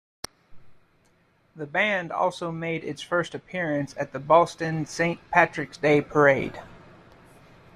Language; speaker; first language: English; native; English